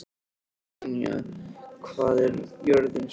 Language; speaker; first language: Icelandic; native; Icelandic